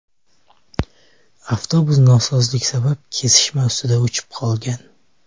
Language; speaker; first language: Uzbek; native; Uzbek